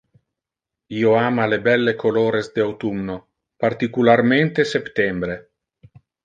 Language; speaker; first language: Interlingua; non-native, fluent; Italian